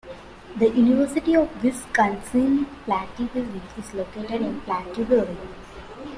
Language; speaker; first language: English; non-native, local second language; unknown